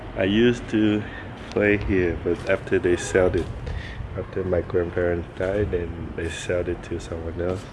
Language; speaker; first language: English; non-native, fluent; Chinese